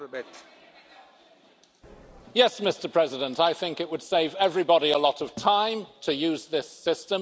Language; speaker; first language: English; native; English